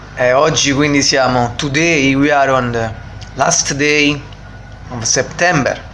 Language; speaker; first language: English; non-native, fluent; Italian